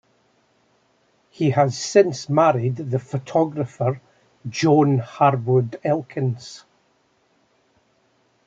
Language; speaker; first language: English; native; English